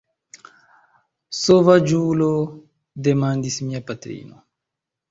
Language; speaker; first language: Esperanto; non-native, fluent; Chinese